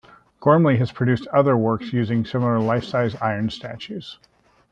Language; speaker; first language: English; native; English